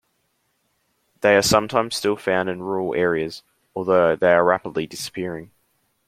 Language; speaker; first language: English; native; English